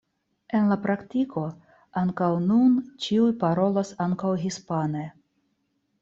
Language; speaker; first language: Esperanto; non-native, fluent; Russian